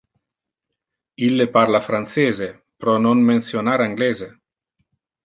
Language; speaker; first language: Interlingua; non-native, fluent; Italian